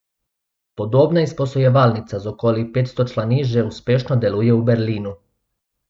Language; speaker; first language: Slovenian; non-native, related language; Bosnian